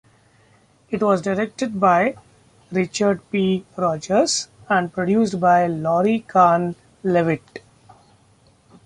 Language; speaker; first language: English; non-native, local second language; Marathi